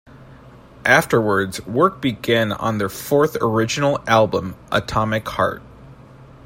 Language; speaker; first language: English; native; English